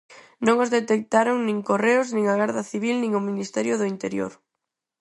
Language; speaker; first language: Galician; non-native, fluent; Spanish